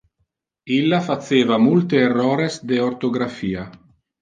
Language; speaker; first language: Interlingua; non-native, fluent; Italian